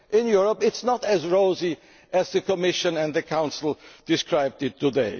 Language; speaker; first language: English; non-native, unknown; German